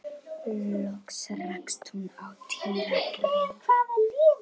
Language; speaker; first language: Icelandic; native; Icelandic